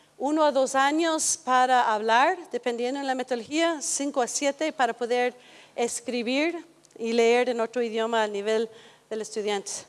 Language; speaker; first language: Spanish; non-native, fluent; English